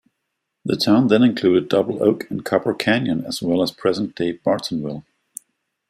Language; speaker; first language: English; non-native, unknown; Danish